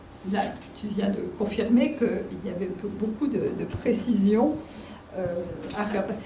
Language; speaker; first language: French; native; French